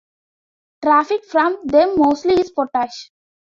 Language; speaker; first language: English; non-native, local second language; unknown